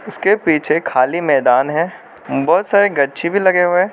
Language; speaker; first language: Hindi; non-native, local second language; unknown